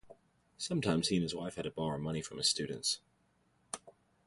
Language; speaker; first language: English; native; English